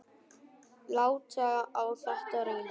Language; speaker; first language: Icelandic; non-native, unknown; Vietnamese